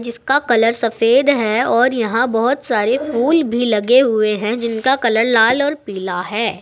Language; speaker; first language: Hindi; native; Hindi